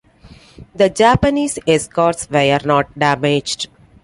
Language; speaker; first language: English; non-native, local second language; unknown